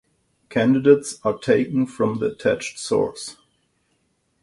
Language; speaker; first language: English; non-native, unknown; German